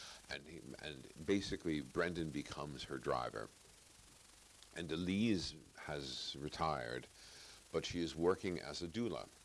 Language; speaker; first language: English; native; English